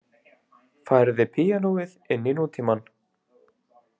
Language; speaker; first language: Icelandic; native; Icelandic